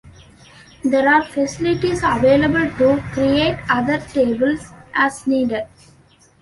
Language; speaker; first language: English; non-native, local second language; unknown